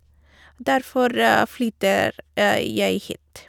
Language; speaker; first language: Norwegian; non-native, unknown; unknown